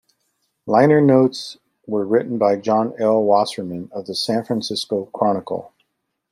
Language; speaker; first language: English; native; English